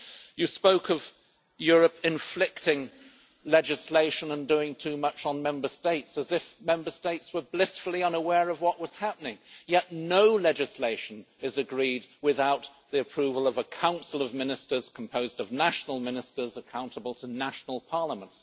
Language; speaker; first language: English; native; English